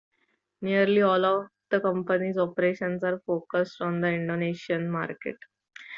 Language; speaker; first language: English; non-native, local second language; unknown